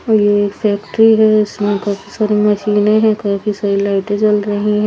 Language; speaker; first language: Hindi; native; Hindi